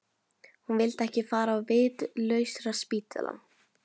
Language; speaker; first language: Icelandic; non-native, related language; Norwegian